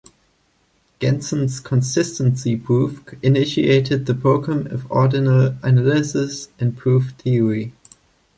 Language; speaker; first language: English; non-native, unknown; German